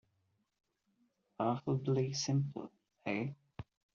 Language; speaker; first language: English; non-native, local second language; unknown